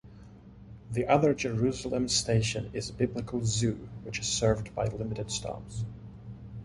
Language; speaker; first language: English; native; English